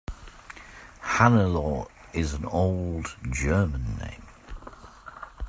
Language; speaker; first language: English; native; English